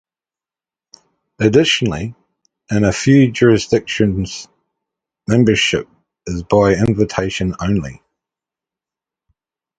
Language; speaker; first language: English; native; English